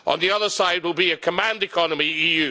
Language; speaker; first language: English; native; English